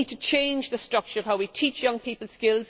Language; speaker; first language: English; native; English